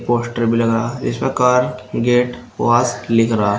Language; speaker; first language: Hindi; native; Hindi